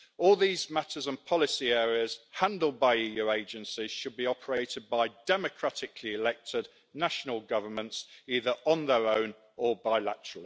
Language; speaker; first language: English; native; English